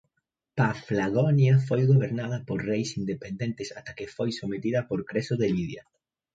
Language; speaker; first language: Galician; native; Galician